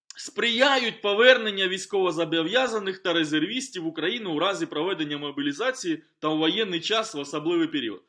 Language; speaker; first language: Ukrainian; non-native, local second language; Russian